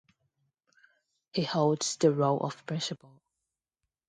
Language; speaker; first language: English; non-native, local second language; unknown